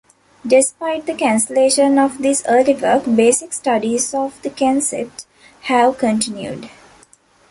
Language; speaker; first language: English; non-native, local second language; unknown